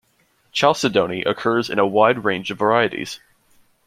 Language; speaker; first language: English; native; English